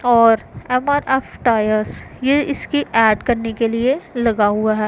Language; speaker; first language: Hindi; non-native, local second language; Punjabi